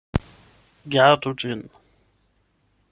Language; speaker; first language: Esperanto; non-native, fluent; German